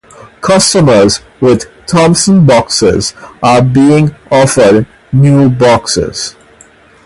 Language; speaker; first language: English; native; English